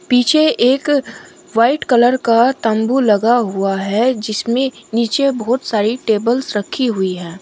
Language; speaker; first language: Hindi; native; Hindi